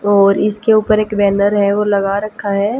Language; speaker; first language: Hindi; native; Hindi